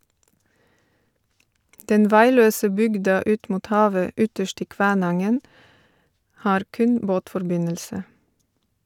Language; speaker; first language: Norwegian; non-native, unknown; Bulgarian